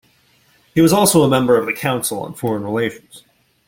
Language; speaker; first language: English; native; English